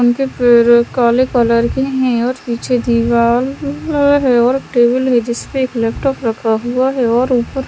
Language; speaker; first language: Hindi; non-native, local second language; Punjabi